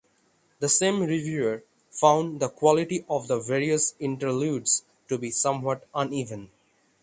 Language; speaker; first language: English; non-native, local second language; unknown